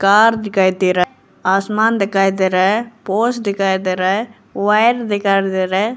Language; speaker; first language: Hindi; non-native, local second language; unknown